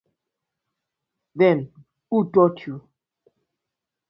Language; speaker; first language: English; native; English